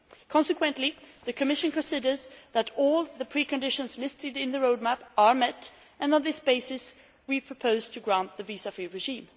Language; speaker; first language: English; non-native, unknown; Swedish